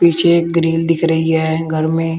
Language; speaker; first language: Hindi; native; Hindi